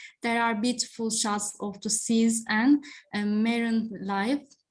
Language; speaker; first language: English; non-native, learner; Turkish